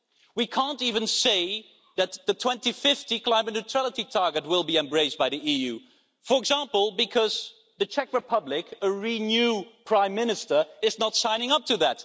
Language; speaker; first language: English; non-native, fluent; Dutch